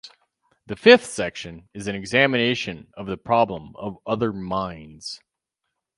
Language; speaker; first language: English; native; English